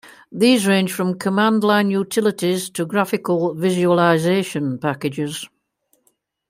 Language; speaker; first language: English; native; English